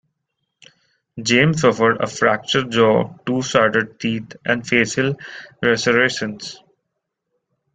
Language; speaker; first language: English; non-native, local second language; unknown